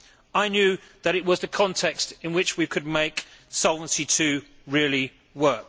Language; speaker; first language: English; native; English